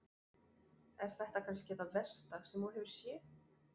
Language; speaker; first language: Icelandic; non-native, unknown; French